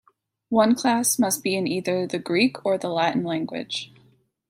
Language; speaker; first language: English; native; English